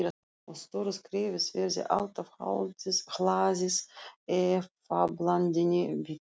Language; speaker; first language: Icelandic; non-native, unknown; Russian